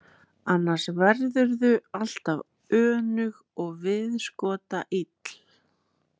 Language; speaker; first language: Icelandic; native; Icelandic